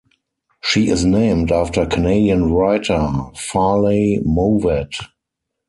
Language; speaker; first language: English; non-native, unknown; German